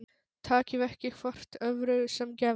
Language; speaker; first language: Icelandic; non-native, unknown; Polish